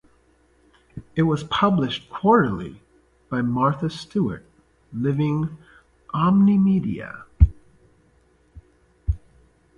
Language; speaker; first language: English; native; English